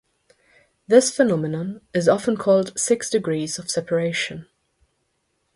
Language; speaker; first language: English; non-native, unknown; German